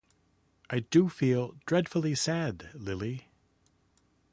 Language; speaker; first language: English; native; English